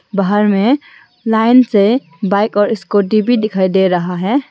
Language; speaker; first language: Hindi; non-native, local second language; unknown